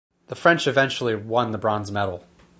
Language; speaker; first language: English; native; English